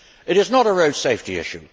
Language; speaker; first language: English; native; English